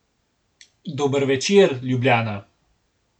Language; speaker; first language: Slovenian; native; Slovenian